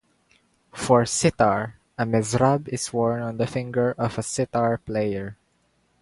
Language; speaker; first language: English; non-native, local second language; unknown